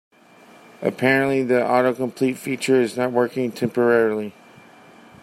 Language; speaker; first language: English; native; English